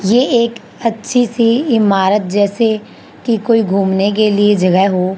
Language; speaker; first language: Hindi; native; Hindi